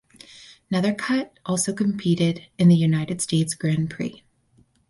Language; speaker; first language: English; native; English